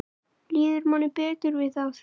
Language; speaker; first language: Icelandic; native; Icelandic